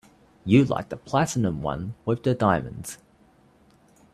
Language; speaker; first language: English; native; English